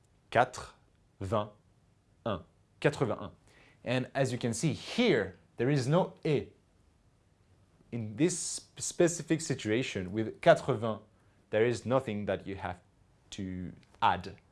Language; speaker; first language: English; non-native, fluent; French